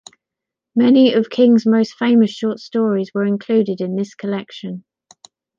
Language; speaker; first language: English; native; English